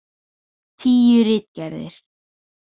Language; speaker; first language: Icelandic; native; Icelandic